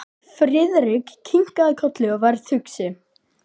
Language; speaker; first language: Icelandic; native; Icelandic